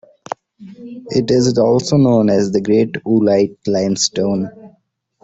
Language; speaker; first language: English; non-native, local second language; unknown